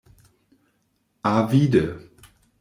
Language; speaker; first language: Esperanto; non-native, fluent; German